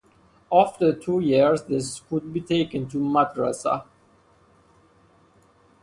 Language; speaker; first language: English; non-native, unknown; Persian